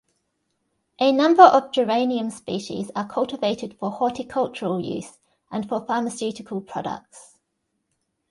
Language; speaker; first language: English; native; English